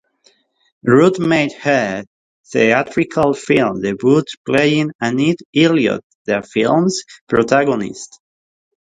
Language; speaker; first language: English; native; English